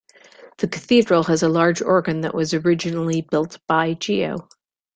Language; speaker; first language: English; native; English